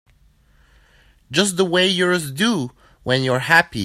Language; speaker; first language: English; native; English